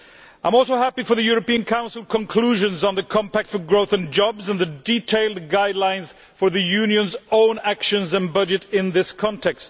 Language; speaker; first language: English; non-native, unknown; Swedish